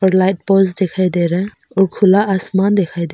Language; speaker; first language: Hindi; non-native, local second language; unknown